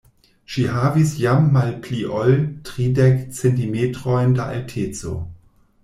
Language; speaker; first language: Esperanto; non-native, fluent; German